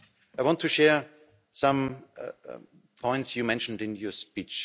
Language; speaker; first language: English; non-native, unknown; German